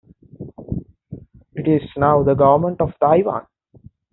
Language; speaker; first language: English; native; English